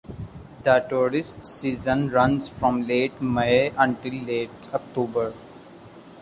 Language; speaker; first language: English; non-native, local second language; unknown